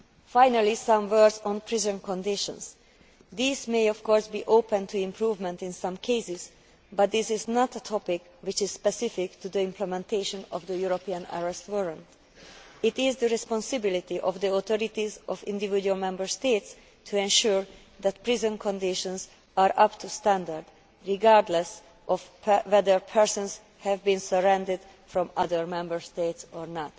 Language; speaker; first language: English; non-native, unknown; Hungarian